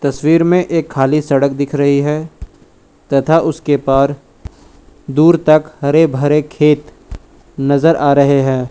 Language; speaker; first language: Hindi; native; Hindi